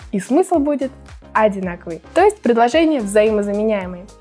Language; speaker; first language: Russian; native; Russian